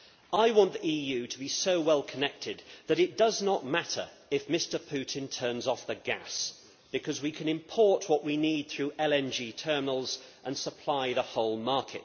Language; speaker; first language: English; native; English